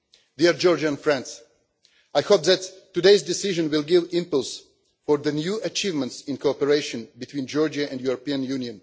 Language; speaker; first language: English; non-native, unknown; Russian